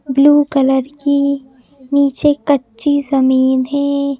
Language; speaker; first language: Hindi; native; Hindi